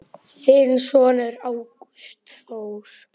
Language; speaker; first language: Icelandic; native; Icelandic